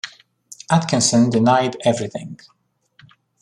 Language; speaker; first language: English; non-native, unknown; Romanian